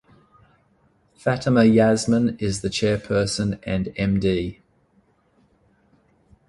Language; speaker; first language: English; native; English